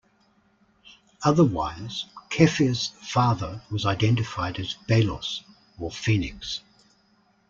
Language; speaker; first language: English; native; English